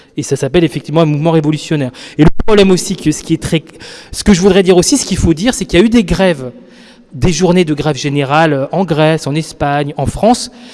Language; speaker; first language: French; native; French